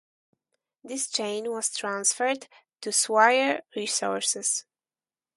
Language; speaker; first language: English; non-native, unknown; Polish